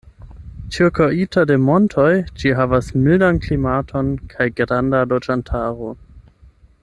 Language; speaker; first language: Esperanto; non-native, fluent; German